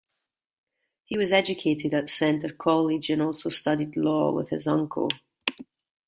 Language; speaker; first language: English; native; English